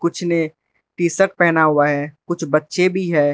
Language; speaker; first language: Hindi; non-native, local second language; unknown